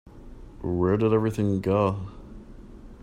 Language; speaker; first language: English; native; English